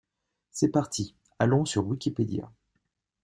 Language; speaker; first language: French; native; French